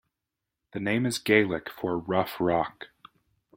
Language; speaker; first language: English; native; English